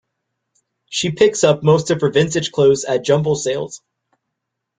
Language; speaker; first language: English; native; English